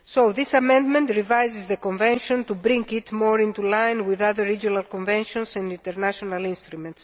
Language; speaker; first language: English; non-native, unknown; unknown